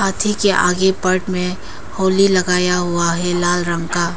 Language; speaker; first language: Hindi; non-native, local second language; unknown